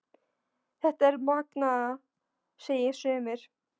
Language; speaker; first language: Icelandic; non-native, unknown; Polish